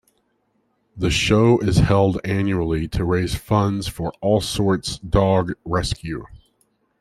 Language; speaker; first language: English; native; English